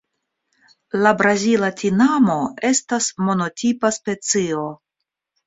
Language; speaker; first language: Esperanto; non-native, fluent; Russian